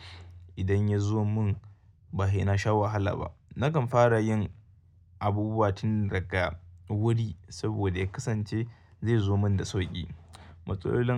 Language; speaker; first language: Hausa; native; Hausa